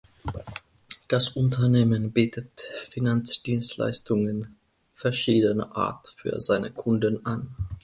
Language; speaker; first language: German; non-native, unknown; Finnish